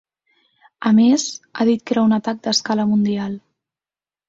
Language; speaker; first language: Catalan; native; Catalan